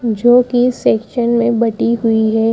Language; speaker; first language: Hindi; native; Hindi